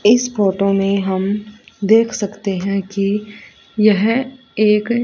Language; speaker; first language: Hindi; native; Hindi